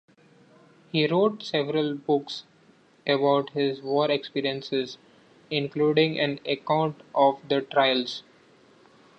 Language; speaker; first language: English; non-native, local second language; Marathi